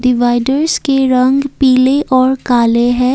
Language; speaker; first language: Hindi; non-native, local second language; Assamese